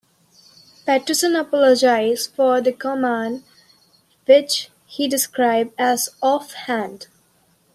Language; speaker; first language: English; non-native, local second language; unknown